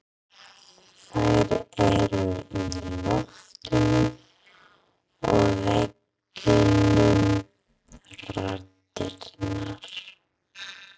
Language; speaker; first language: Icelandic; non-native, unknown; English